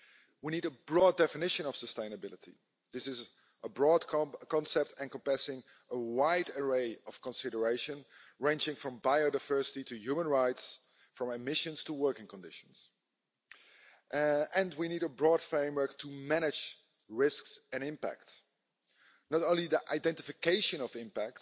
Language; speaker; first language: English; non-native, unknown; Dutch